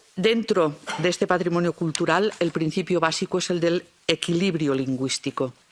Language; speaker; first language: Spanish; non-native, local second language; Catalan